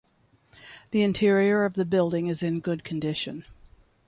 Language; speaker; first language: English; native; English